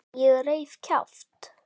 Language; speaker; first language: Icelandic; native; Icelandic